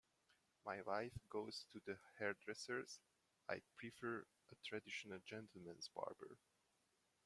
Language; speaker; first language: English; non-native, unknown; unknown